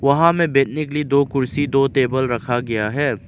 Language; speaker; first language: Hindi; non-native, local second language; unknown